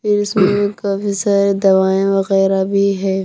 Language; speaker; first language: Hindi; native; Hindi